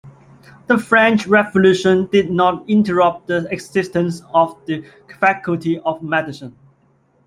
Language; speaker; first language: English; non-native, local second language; Cantonese